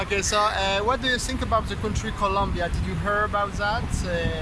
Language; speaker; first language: English; non-native, learner; Spanish